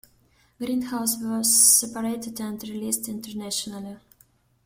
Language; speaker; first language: English; non-native, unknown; Russian